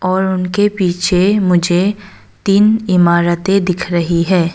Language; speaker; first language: Hindi; non-native, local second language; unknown